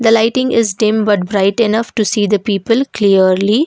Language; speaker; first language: English; non-native, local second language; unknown